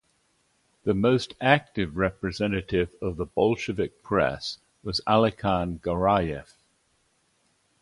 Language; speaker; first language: English; native; English